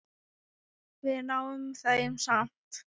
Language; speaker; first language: Icelandic; non-native, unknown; Thai